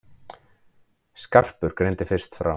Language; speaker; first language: Icelandic; native; Icelandic